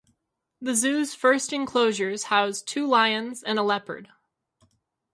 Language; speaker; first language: English; native; English